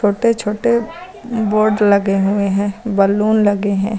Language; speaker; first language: Hindi; native; Hindi